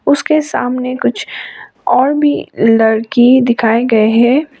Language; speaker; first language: Hindi; non-native, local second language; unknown